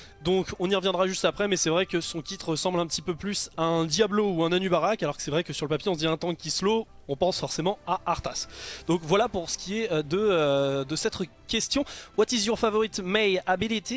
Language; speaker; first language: French; native; French